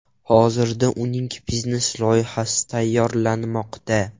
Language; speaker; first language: Uzbek; non-native, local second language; Russian